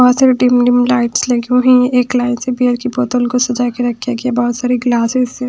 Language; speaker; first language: Hindi; non-native, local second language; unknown